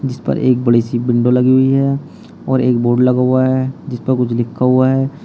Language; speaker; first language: Hindi; native; Hindi